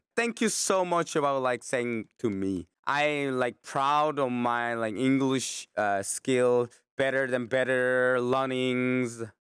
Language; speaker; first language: English; non-native, fluent; Korean